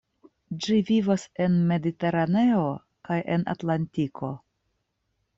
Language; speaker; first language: Esperanto; non-native, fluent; Russian